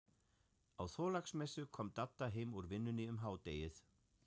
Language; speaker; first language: Icelandic; non-native, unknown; German